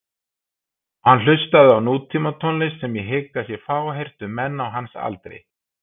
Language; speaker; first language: Icelandic; native; Icelandic